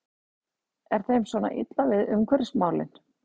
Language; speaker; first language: Icelandic; native; Icelandic